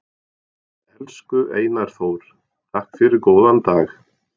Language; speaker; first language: Icelandic; non-native, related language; Norwegian